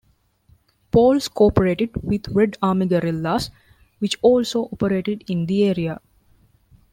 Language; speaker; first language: English; non-native, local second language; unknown